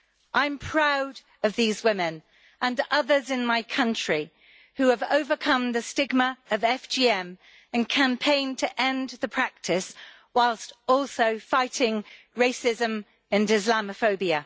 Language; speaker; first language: English; native; English